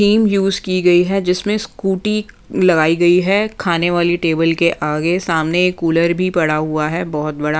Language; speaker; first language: Hindi; non-native, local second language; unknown